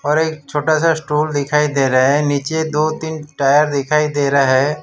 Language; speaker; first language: Hindi; non-native, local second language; Gujarati